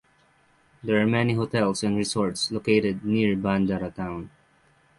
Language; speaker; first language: English; non-native, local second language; Filipino